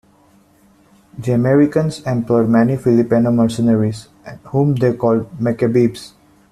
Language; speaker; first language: English; non-native, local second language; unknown